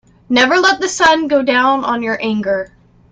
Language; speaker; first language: English; native; English